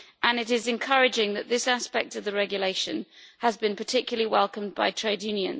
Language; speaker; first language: English; native; English